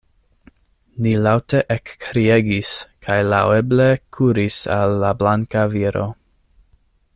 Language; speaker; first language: Esperanto; non-native, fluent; English